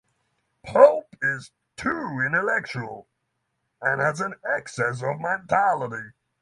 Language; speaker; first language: English; non-native, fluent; Norwegian